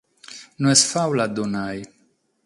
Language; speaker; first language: Sardinian; non-native, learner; Catalan